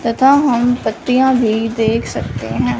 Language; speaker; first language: Hindi; non-native, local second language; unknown